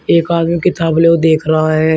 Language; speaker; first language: Hindi; native; Hindi